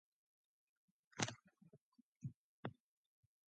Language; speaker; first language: English; non-native, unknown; Mongolian